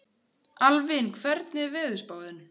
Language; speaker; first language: Icelandic; native; Icelandic